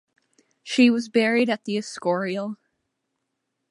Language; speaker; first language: English; native; English